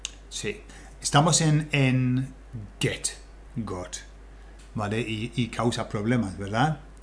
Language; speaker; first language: Spanish; non-native, fluent; English